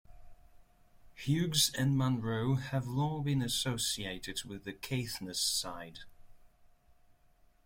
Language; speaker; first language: English; non-native, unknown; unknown